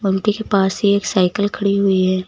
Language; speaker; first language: Hindi; native; Hindi